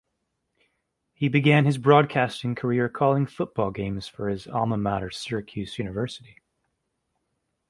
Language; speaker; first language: English; native; English